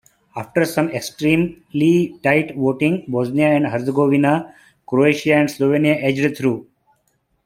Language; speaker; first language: English; non-native, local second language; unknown